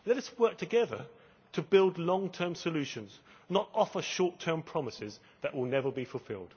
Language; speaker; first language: English; native; English